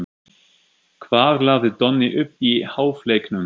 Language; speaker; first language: Icelandic; non-native, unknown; German